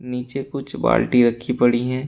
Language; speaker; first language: Hindi; native; Hindi